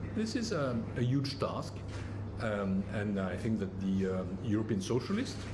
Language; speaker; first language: English; non-native, fluent; French